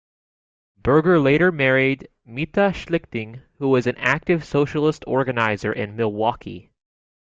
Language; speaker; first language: English; native; English